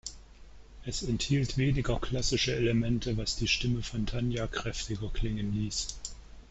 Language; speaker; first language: German; native; German